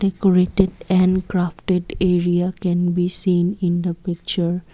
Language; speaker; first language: English; non-native, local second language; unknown